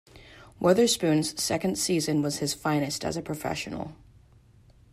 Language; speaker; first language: English; native; English